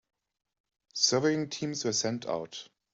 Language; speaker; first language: English; non-native, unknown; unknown